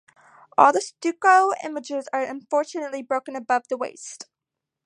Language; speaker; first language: English; native; English